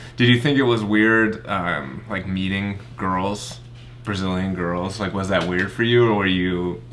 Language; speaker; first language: English; native; English